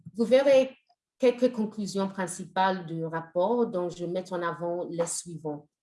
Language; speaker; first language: French; non-native, fluent; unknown